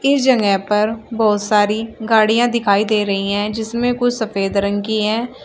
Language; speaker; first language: Hindi; native; Hindi